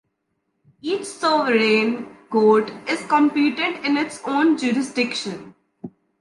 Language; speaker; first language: English; non-native, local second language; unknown